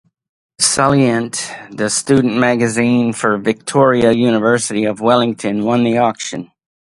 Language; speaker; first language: English; native; English